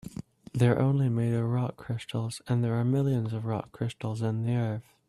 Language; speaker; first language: English; native; English